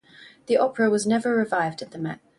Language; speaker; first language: English; native; English